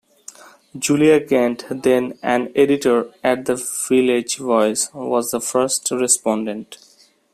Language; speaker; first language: English; non-native, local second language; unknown